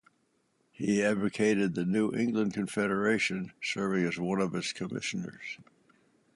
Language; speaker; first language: English; native; English